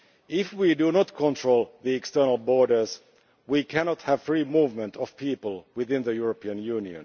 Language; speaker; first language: English; non-native, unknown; Finnish